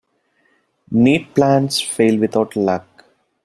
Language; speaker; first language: English; non-native, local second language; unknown